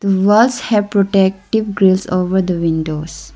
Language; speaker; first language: English; non-native, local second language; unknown